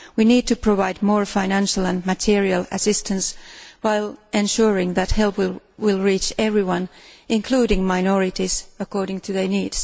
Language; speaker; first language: English; non-native, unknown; Finnish